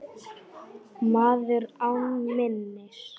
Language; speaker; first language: Icelandic; non-native, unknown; Polish